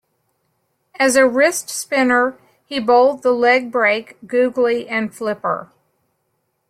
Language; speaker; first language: English; native; English